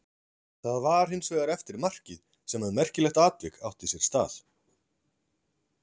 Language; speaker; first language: Icelandic; native; Icelandic